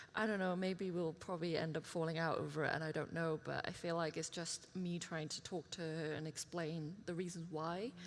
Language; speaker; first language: English; early bilingual, other home language; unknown